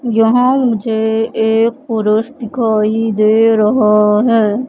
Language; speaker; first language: Hindi; native; Hindi